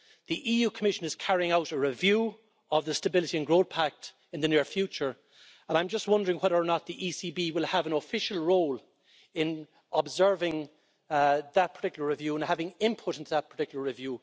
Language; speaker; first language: English; native; English